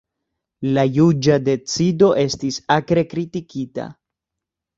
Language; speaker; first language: Esperanto; non-native, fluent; Spanish